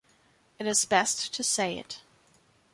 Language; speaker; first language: English; non-native, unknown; German